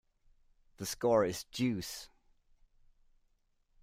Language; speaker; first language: English; non-native, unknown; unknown